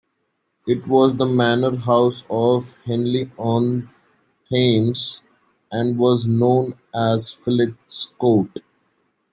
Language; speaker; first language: English; non-native, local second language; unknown